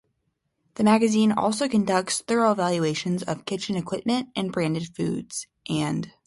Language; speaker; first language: English; native; English